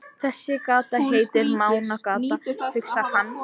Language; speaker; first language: Icelandic; non-native, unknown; English